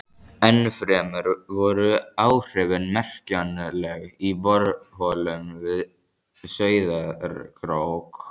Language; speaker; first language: Icelandic; native; Icelandic